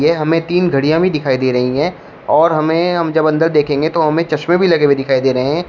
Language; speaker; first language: Hindi; native; Hindi